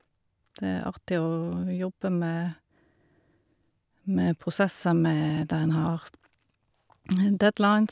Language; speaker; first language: Norwegian; native; Norwegian